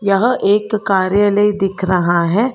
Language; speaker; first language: Hindi; non-native, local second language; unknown